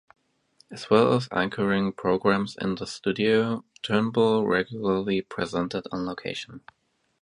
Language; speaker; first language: English; native; English